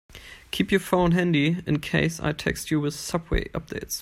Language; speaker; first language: English; non-native, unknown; German